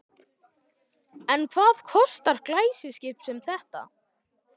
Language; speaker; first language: Icelandic; native; Icelandic